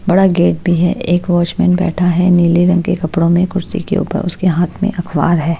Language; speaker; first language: Hindi; native; Hindi